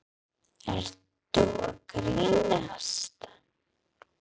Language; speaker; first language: Icelandic; non-native, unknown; English